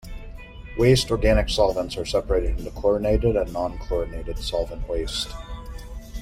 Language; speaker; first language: English; native; English